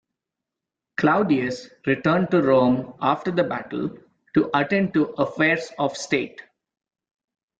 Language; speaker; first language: English; non-native, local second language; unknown